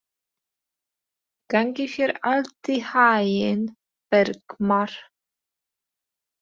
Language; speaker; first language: Icelandic; non-native, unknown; Polish